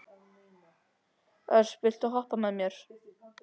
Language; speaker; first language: Icelandic; native; Icelandic